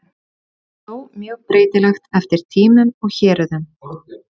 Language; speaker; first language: Icelandic; native; Icelandic